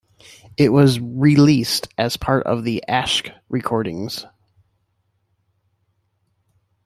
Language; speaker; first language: English; native; English